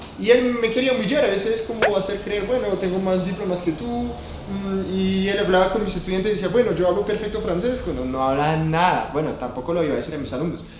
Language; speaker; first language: Spanish; non-native, fluent; French